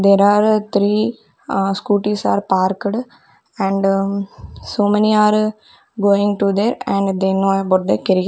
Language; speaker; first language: English; non-native, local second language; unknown